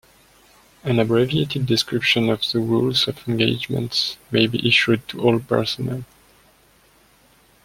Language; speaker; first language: English; non-native, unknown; French